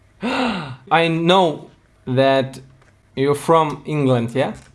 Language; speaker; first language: English; non-native, learner; Russian